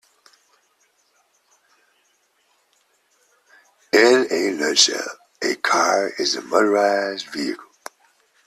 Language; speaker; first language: English; native; English